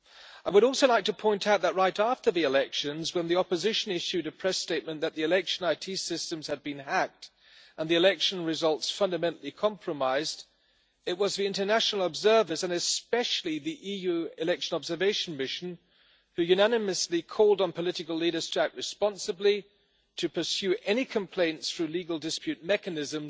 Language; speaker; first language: English; non-native, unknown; German